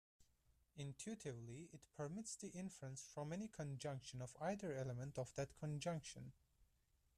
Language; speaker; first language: English; non-native, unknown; Turkish